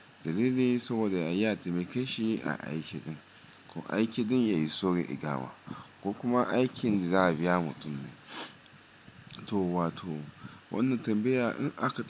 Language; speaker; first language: Hausa; non-native, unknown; Yoruba